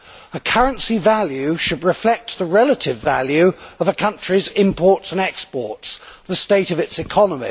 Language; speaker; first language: English; native; English